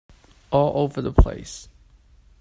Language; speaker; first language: English; non-native, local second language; Cantonese